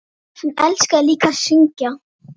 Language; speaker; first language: Icelandic; native; Icelandic